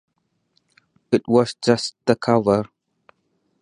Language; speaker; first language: English; non-native, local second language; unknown